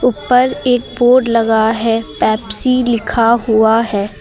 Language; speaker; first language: Hindi; native; Hindi